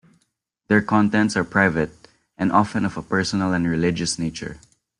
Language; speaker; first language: English; non-native, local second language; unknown